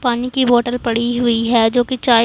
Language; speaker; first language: Hindi; non-native, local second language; Punjabi